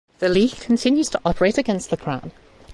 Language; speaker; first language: English; native; English